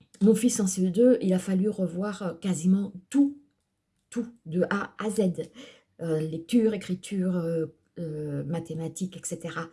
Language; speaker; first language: French; early bilingual, other home language; Portuguese